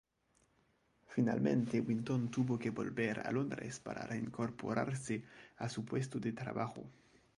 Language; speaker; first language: Spanish; non-native, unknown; French